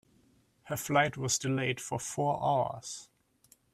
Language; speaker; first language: English; non-native, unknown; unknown